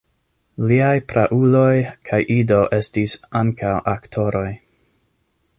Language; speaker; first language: Esperanto; non-native, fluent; English